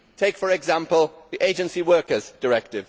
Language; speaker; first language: English; native; English